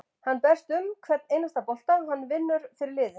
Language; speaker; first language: Icelandic; native; Icelandic